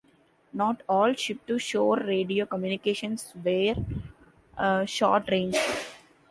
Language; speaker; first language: English; non-native, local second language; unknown